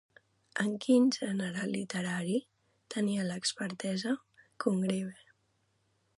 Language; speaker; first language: Catalan; native; Catalan